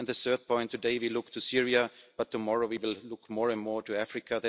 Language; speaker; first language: English; non-native, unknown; German